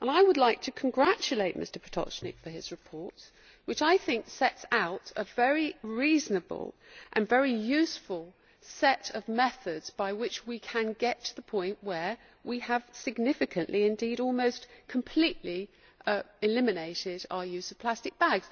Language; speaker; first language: English; native; English